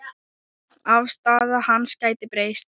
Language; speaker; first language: Icelandic; non-native, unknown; Thai